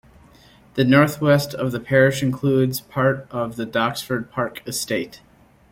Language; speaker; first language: English; native; English